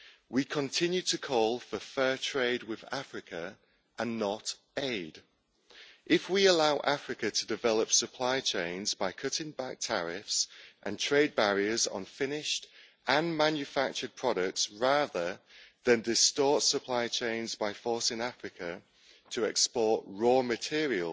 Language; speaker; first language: English; native; English